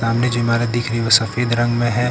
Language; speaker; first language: Hindi; native; Hindi